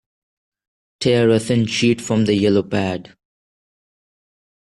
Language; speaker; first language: English; non-native, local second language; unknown